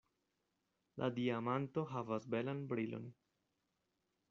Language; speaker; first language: Esperanto; non-native, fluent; Spanish